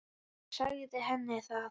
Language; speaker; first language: Icelandic; native; Icelandic